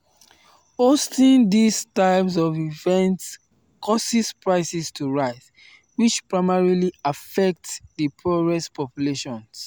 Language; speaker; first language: English; non-native, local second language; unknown